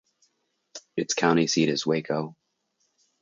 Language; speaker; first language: English; native; English